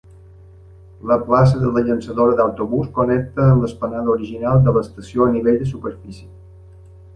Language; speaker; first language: Catalan; native; Catalan